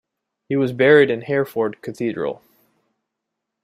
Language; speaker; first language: English; native; English